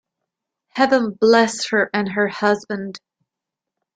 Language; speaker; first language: English; non-native, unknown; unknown